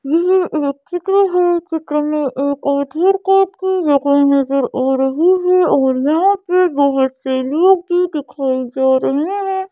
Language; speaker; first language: Hindi; native; Hindi